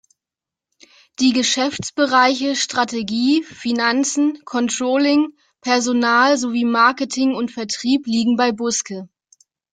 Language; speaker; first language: German; native; German